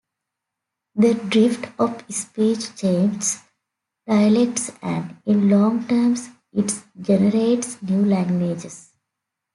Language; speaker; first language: English; native; English